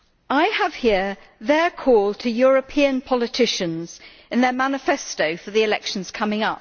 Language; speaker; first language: English; native; English